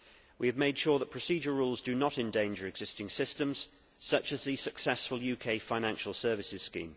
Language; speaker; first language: English; native; English